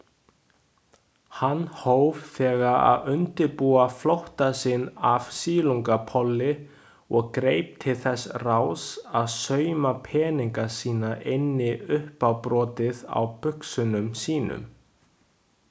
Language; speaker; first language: Icelandic; non-native, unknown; Chinese